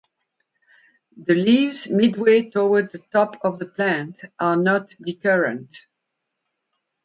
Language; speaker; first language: English; non-native, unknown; French